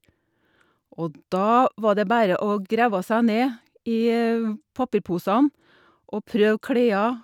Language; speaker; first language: Norwegian; native; Norwegian